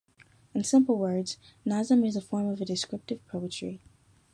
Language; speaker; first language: English; native; English